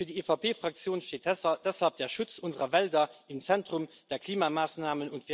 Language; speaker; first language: German; non-native, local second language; Luxembourgish